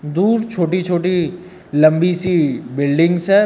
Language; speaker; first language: Hindi; native; Hindi